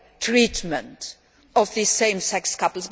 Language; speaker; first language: English; non-native, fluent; Luxembourgish